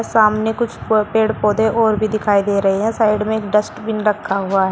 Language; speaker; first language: Hindi; native; Hindi